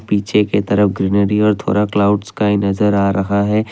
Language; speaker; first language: Hindi; non-native, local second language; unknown